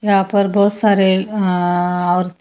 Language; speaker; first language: Hindi; native; Hindi